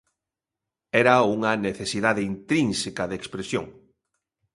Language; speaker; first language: Galician; native; Galician